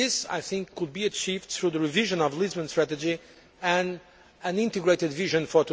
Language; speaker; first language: English; non-native, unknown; Portuguese